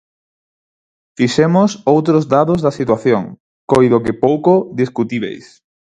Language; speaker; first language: Galician; non-native, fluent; Spanish